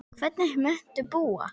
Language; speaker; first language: Icelandic; native; Icelandic